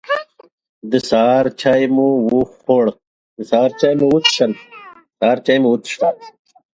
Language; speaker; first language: English; non-native, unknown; Pashto